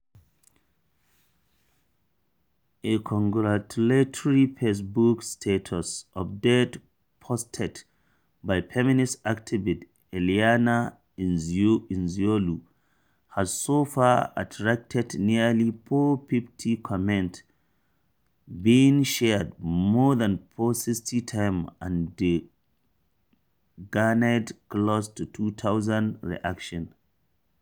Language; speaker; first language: English; non-native, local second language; Hausa